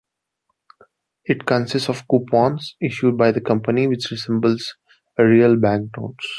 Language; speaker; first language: English; non-native, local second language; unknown